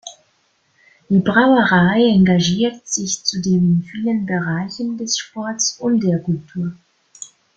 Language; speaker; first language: German; non-native, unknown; Italian